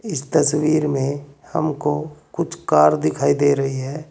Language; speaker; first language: Hindi; native; Hindi